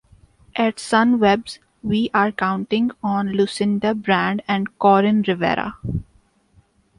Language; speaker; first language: English; non-native, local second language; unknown